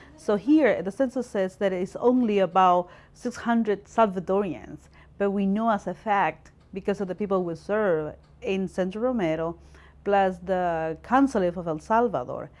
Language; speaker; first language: English; non-native, fluent; Spanish